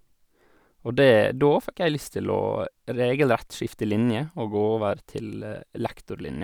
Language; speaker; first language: Norwegian; native; Norwegian